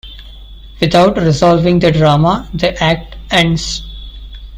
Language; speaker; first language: English; non-native, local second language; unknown